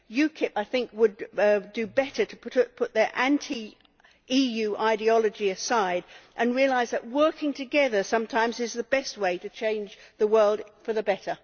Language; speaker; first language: English; native; English